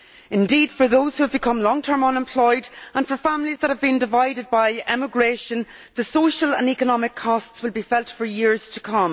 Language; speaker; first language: English; native; English